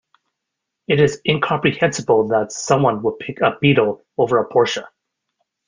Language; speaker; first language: English; native; English